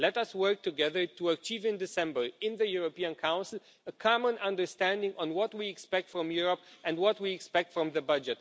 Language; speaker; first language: English; non-native, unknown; Romanian